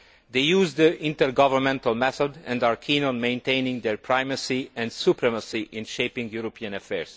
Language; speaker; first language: English; non-native, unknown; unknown